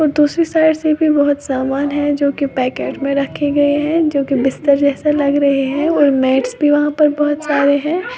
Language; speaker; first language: Hindi; native; Hindi